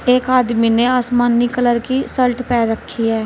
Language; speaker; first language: Hindi; native; Hindi